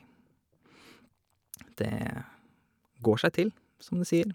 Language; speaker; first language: Norwegian; native; Norwegian